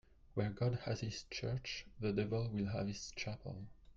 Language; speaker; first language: English; non-native, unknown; French